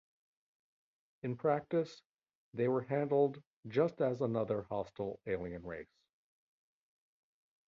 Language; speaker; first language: English; native; English